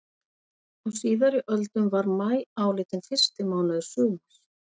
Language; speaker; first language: Icelandic; native; Icelandic